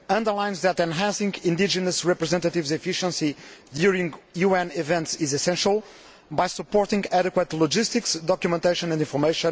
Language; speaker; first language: English; non-native, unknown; Portuguese